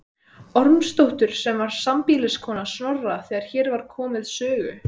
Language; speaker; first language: Icelandic; native; Icelandic